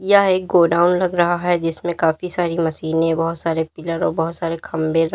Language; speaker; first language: Hindi; native; Hindi